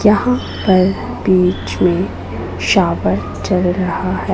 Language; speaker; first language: Hindi; non-native, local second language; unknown